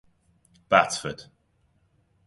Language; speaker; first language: English; non-native, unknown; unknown